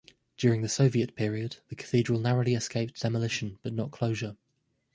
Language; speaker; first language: English; native; English